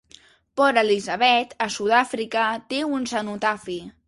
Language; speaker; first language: Catalan; native; Catalan